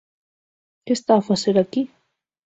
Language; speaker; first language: Galician; native; Galician